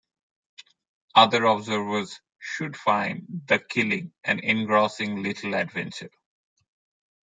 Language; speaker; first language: English; non-native, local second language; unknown